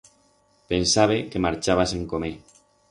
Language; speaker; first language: Aragonese; non-native, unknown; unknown